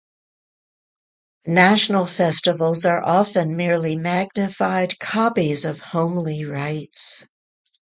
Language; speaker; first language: English; native; English